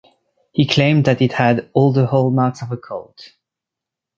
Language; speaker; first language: English; non-native, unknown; French